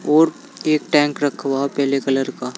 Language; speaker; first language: Hindi; native; Hindi